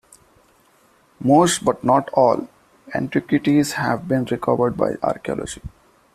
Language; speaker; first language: English; non-native, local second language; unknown